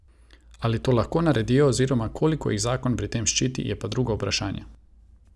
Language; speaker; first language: Slovenian; non-native, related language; Croatian